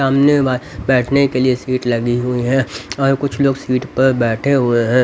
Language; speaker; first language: Hindi; native; Hindi